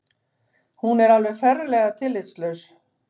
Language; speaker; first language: Icelandic; native; Icelandic